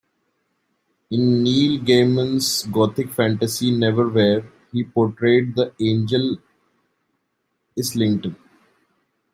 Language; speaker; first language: English; non-native, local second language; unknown